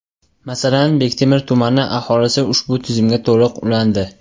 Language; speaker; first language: Uzbek; native; Uzbek